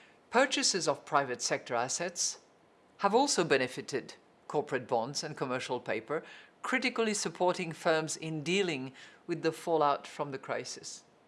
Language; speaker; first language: English; non-native, fluent; French